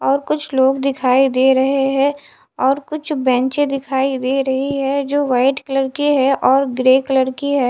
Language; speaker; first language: Hindi; native; Hindi